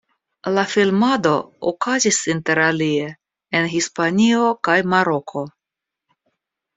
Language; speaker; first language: Esperanto; non-native, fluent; Russian